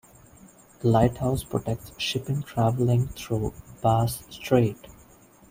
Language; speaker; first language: English; non-native, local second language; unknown